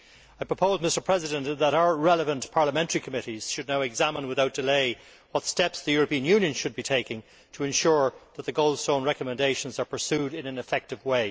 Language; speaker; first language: English; native; English